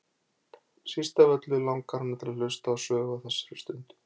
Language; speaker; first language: Icelandic; native; Icelandic